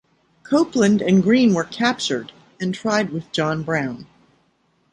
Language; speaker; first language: English; native; English